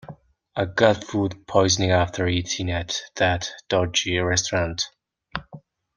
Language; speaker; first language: English; non-native, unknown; Mongolian